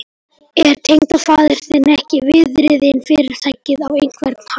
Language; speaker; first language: Icelandic; non-native, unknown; Polish